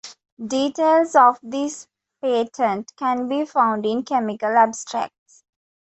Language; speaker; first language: English; non-native, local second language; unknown